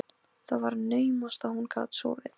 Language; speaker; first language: Icelandic; non-native, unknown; Polish